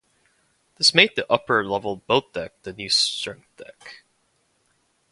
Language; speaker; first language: English; native; English